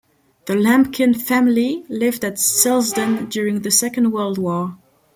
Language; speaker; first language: English; non-native, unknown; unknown